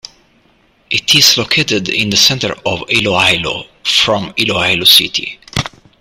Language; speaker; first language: English; non-native, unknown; Italian